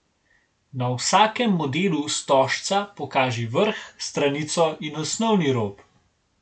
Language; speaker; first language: Slovenian; native; Slovenian